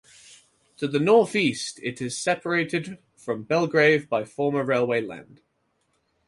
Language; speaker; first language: English; native; English